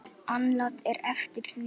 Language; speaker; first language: Icelandic; native; Icelandic